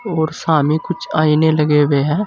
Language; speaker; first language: Hindi; native; Hindi